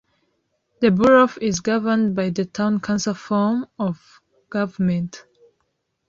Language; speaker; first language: English; non-native, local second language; Kinyarwanda